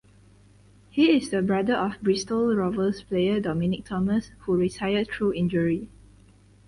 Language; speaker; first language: English; non-native, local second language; Chinese